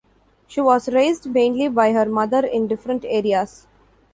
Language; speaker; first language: English; non-native, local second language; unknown